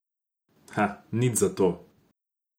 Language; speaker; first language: Slovenian; non-native, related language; Croatian